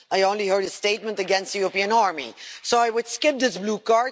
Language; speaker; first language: English; non-native, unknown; Dutch